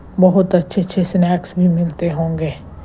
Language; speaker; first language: Hindi; non-native, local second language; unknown